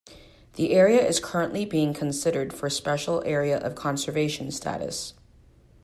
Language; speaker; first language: English; native; English